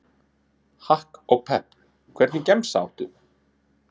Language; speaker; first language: Icelandic; native; Icelandic